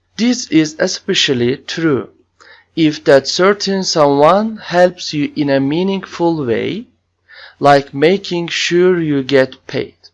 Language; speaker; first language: English; non-native, fluent; Turkish